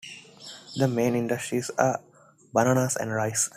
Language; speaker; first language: English; non-native, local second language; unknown